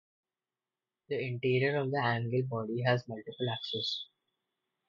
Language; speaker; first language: English; non-native, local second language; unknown